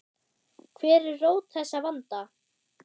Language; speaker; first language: Icelandic; non-native, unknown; German